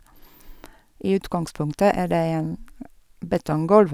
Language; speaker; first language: Norwegian; non-native, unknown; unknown